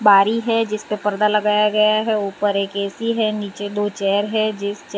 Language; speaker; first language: Hindi; non-native, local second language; Gujarati